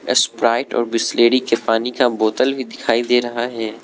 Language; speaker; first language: Hindi; non-native, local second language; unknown